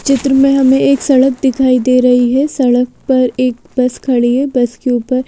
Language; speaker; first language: Hindi; native; Hindi